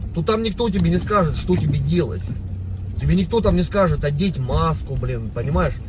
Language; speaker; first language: Russian; native; Russian